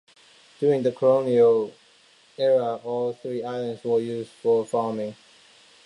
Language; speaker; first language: English; non-native, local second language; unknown